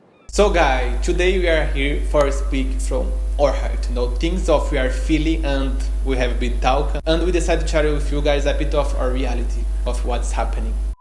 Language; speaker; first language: English; non-native, learner; Portuguese